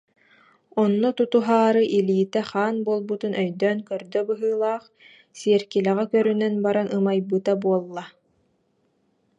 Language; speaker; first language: Yakut; native; Yakut